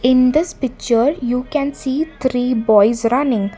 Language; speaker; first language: English; non-native, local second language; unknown